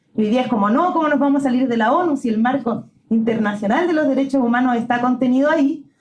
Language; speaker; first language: Spanish; native; Spanish